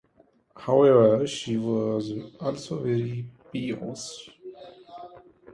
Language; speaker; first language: English; non-native, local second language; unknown